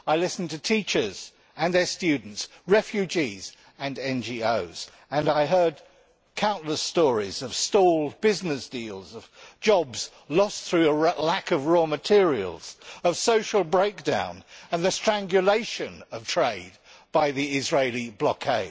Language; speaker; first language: English; native; English